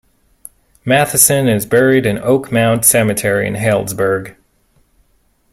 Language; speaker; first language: English; native; English